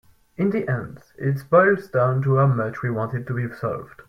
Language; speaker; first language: English; non-native, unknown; French